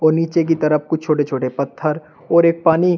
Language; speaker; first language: Hindi; native; Hindi